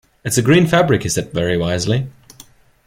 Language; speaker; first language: English; non-native, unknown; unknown